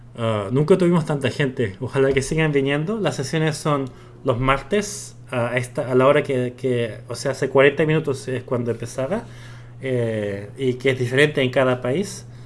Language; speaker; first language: Spanish; early bilingual, other home language; Korean